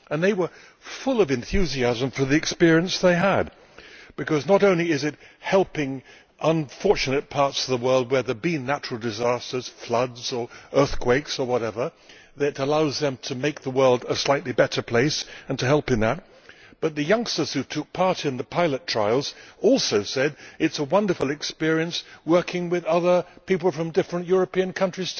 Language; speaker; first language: English; native; English